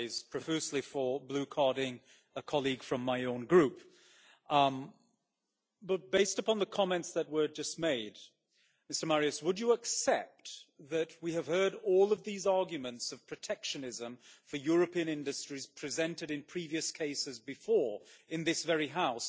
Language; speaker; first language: English; native; English